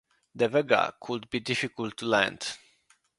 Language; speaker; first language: English; non-native, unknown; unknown